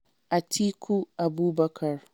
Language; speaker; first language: English; non-native, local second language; Hausa